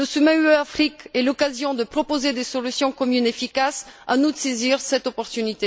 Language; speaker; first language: French; non-native, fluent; Bulgarian